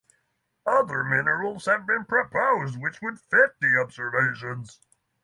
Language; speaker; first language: English; non-native, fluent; Norwegian